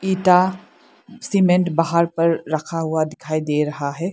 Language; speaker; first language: Hindi; non-native, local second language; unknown